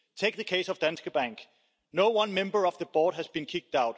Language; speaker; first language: English; non-native, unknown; Danish